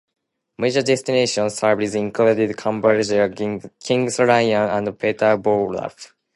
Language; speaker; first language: English; non-native, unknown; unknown